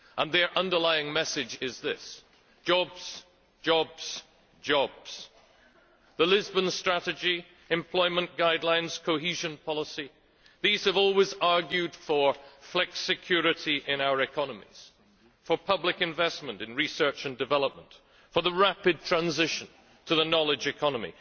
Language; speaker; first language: English; native; English